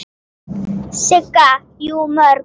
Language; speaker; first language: Icelandic; native; Icelandic